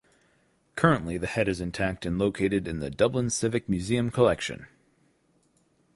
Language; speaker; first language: English; native; English